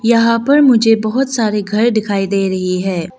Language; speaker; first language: Hindi; early bilingual, other home language; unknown